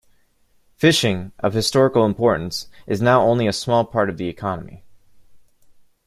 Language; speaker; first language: English; native; English